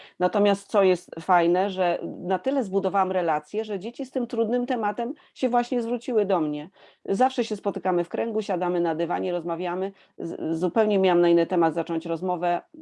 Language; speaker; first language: Polish; native; Polish